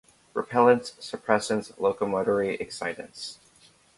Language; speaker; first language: English; native; English